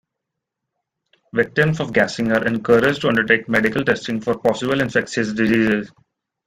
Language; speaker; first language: English; non-native, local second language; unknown